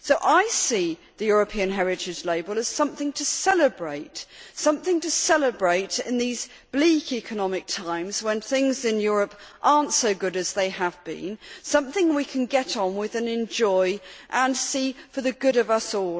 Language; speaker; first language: English; native; English